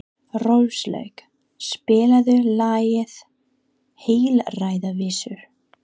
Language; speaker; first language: Icelandic; non-native, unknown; English